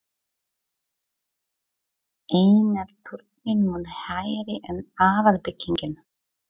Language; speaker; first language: Icelandic; non-native, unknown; Polish